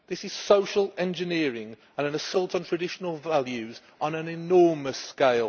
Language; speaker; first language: English; native; English